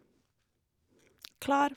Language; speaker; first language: Norwegian; non-native, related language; Swedish